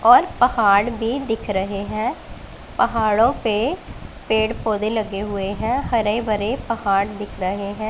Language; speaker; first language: Hindi; non-native, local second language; Punjabi